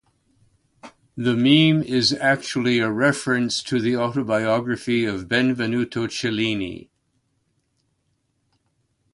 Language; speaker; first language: English; native; English